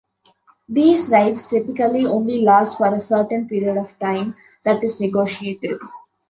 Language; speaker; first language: English; non-native, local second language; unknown